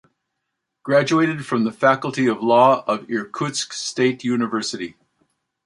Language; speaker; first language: English; native; English